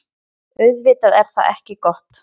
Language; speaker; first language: Icelandic; native; Icelandic